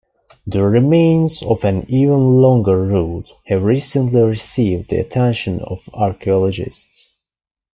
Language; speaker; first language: English; non-native, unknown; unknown